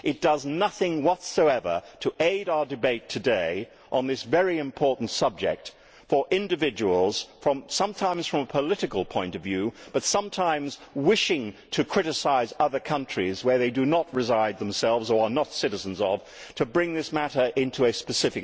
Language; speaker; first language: English; native; English